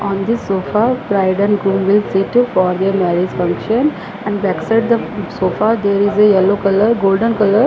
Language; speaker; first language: English; non-native, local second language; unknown